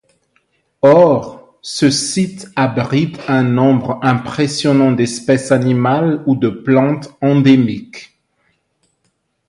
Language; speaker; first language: French; non-native, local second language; Malagasy